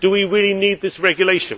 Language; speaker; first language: English; native; English